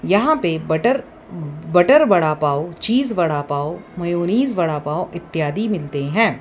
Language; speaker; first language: Hindi; non-native, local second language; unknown